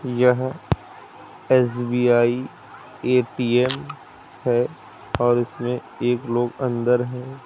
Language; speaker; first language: Hindi; native; Hindi